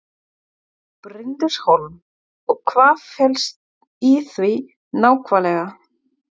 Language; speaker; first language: Icelandic; non-native, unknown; German